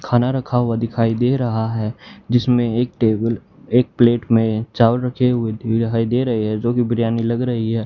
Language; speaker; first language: Hindi; native; Hindi